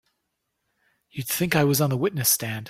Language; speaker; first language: English; native; English